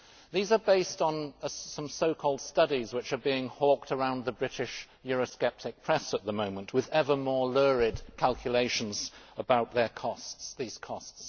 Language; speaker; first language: English; native; English